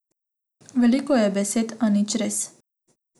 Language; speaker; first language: Slovenian; non-native, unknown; Macedonian